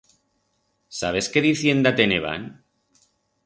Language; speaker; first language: Aragonese; non-native, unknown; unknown